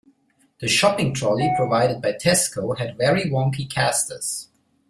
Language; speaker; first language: English; non-native, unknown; German